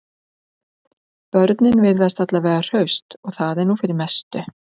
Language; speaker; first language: Icelandic; native; Icelandic